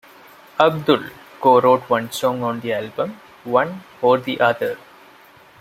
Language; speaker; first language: English; non-native, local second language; Malayalam